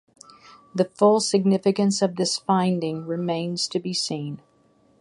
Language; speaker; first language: English; native; English